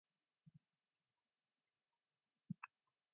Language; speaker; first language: English; non-native, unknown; Mongolian